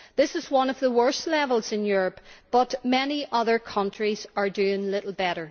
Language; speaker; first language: English; native; English